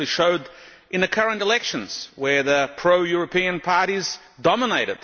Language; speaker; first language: English; non-native, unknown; Lithuanian